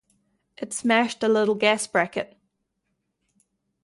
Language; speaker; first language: English; native; English